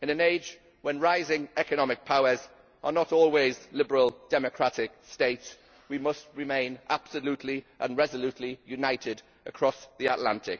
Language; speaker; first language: English; native; English